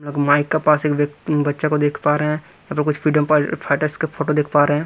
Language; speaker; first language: Hindi; non-native, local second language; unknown